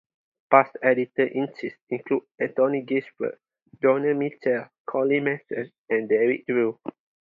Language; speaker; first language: English; non-native, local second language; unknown